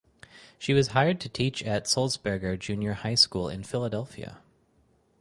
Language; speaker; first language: English; native; English